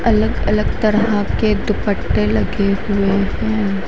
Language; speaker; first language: Hindi; native; Hindi